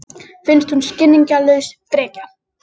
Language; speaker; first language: Icelandic; native; Icelandic